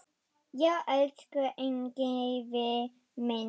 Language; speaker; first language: Icelandic; non-native, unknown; German